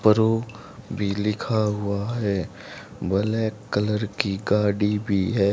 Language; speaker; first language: Hindi; native; Hindi